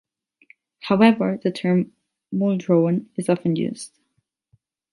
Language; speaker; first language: English; non-native, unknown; Catalan